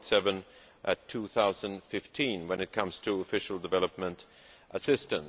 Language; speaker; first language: English; non-native, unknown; Swedish